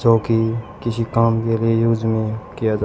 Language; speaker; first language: Hindi; native; Hindi